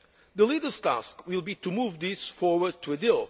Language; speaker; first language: English; non-native, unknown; Portuguese